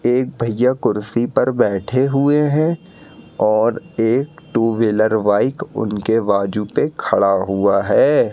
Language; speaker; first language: Hindi; native; Hindi